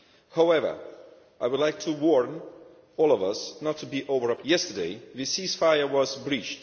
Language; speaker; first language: English; non-native, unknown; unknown